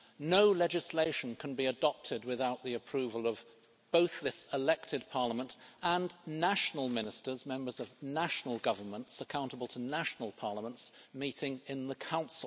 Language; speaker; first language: English; native; English